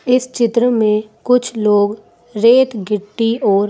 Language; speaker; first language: Hindi; native; Hindi